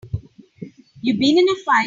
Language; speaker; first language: English; non-native, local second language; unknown